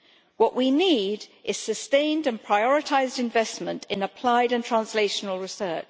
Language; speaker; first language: English; native; English